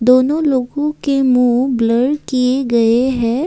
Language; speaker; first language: Hindi; non-native, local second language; Assamese